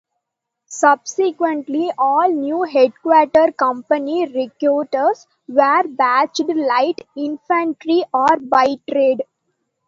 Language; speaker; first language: English; non-native, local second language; Tamil